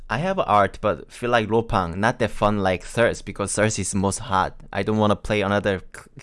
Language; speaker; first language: English; non-native, learner; Korean